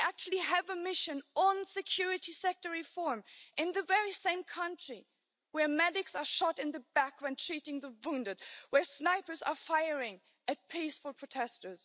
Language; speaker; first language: English; non-native, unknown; German